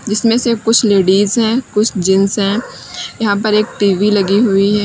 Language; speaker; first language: Hindi; native; Hindi